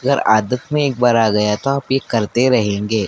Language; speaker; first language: Hindi; native; Hindi